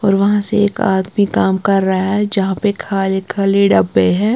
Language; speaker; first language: Hindi; non-native, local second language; Punjabi